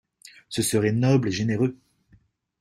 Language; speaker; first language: French; native; French